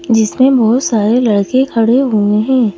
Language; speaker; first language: Hindi; native; Hindi